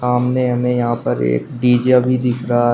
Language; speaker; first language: Hindi; native; Hindi